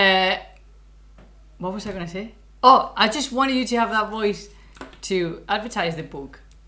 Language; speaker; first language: English; non-native, fluent; Spanish